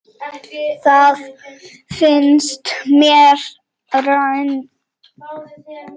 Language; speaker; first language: Icelandic; non-native, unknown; Czech